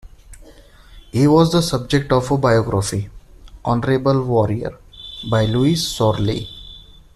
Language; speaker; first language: English; non-native, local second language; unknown